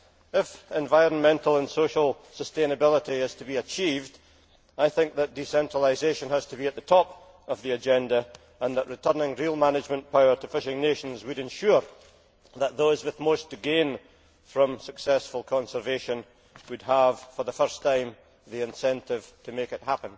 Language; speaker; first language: English; native; English